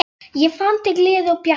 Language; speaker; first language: Icelandic; non-native, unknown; Polish